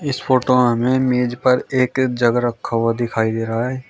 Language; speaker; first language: Hindi; native; Hindi